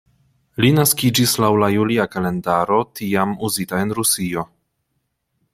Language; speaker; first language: Esperanto; non-native, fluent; Polish